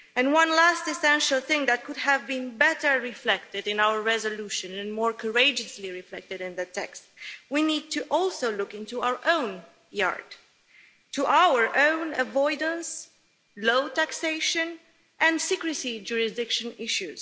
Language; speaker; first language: English; non-native, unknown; Romanian